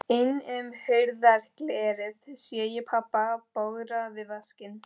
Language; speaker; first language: Icelandic; non-native, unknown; Spanish